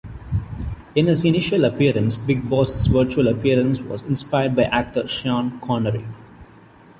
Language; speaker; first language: English; non-native, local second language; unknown